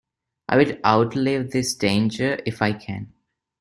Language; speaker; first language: English; non-native, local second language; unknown